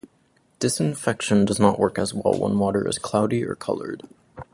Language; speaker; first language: English; native; English